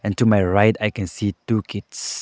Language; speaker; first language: English; non-native, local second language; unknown